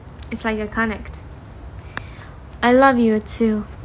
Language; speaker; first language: English; non-native, fluent; Russian